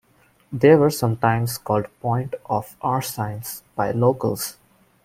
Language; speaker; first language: English; non-native, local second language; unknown